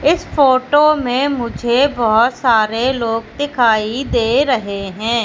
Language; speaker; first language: Hindi; native; Hindi